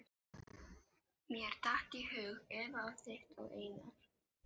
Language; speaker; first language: Icelandic; non-native, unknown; Filipino